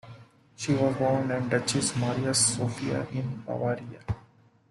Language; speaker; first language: English; non-native, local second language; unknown